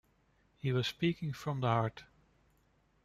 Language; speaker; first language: English; non-native, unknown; Dutch